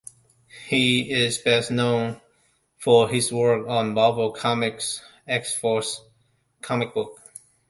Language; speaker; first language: English; non-native, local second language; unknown